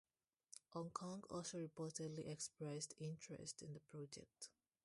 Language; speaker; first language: English; non-native, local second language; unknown